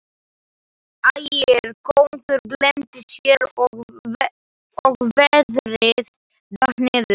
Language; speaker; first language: Icelandic; non-native, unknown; Slovak